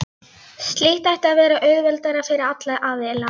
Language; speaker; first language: Icelandic; non-native, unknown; Polish